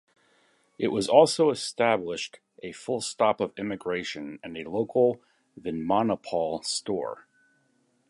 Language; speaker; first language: English; native; English